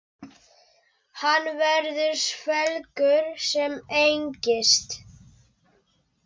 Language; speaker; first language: Icelandic; non-native, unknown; Polish